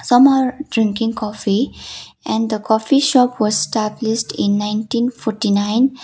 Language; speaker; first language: English; non-native, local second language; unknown